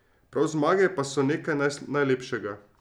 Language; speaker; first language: Slovenian; native; Slovenian